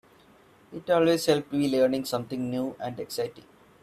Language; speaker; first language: English; non-native, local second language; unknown